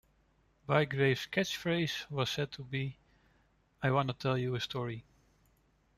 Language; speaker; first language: English; non-native, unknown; Dutch